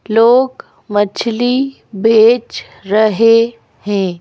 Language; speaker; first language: Hindi; native; Hindi